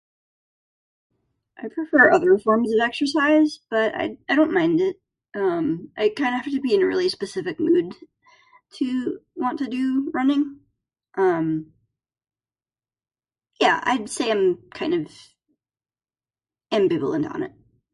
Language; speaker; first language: English; native; English